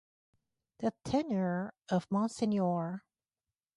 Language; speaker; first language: English; native; English